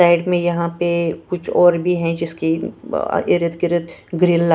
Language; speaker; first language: Hindi; non-native, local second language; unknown